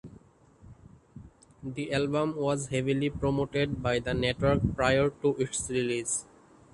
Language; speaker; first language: English; non-native, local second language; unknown